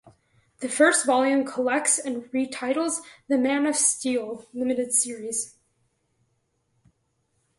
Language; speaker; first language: English; native; English